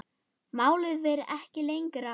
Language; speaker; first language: Icelandic; non-native, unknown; German